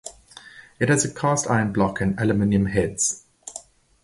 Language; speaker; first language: English; native; English